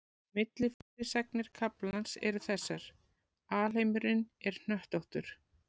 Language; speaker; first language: Icelandic; native; Icelandic